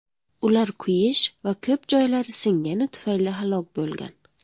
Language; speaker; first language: Uzbek; non-native, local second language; Tajik